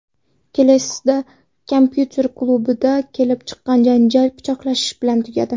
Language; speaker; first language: Uzbek; non-native, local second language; Kara-Kalpak